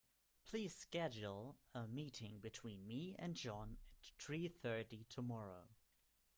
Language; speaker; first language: English; non-native, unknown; German